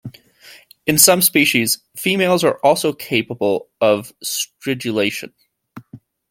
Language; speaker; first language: English; native; English